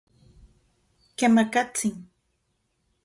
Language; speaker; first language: Central Puebla Nahuatl; non-native, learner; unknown